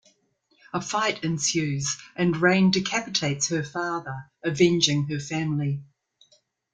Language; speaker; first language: English; native; English